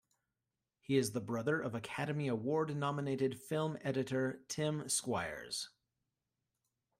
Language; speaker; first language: English; native; English